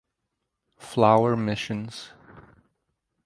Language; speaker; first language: English; native; English